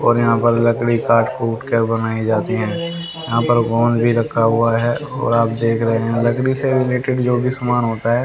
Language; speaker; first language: Hindi; native; Hindi